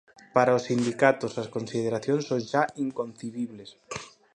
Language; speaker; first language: Galician; native; Galician